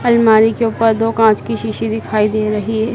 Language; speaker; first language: Hindi; native; Hindi